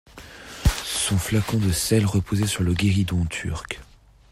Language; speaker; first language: French; native; French